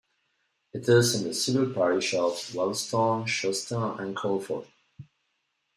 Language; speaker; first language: English; non-native, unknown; Spanish